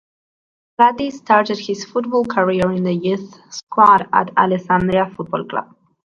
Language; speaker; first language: English; non-native, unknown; Spanish